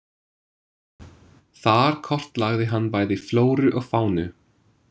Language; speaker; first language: Icelandic; non-native, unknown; English